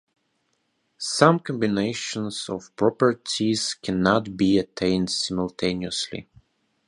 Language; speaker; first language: English; non-native, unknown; Russian